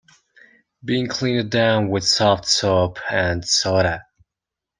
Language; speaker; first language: English; non-native, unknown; Mongolian